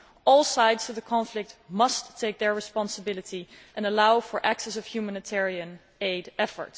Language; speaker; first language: English; non-native, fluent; Dutch